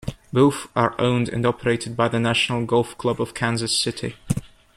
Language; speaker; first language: English; native; English